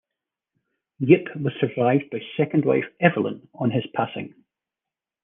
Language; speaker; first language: English; native; English